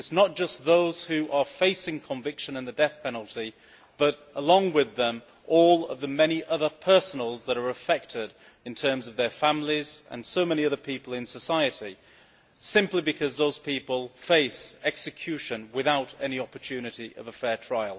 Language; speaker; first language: English; native; English